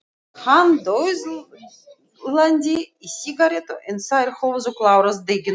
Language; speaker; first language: Icelandic; non-native, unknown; Russian